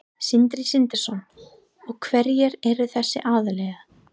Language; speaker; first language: Icelandic; non-native, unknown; English